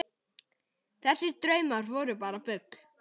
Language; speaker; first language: Icelandic; native; Icelandic